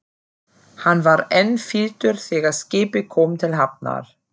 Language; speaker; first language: Icelandic; non-native, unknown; German